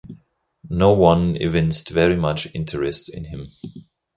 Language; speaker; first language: English; non-native, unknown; German